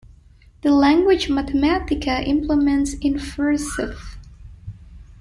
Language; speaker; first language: English; non-native, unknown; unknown